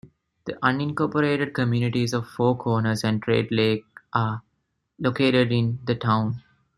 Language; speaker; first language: English; non-native, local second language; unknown